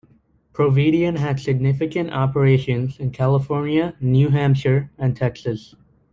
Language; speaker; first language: English; native; English